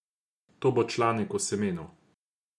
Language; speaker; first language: Slovenian; non-native, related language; Croatian